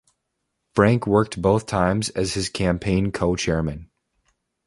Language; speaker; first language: English; native; English